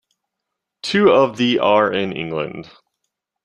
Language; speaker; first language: English; native; English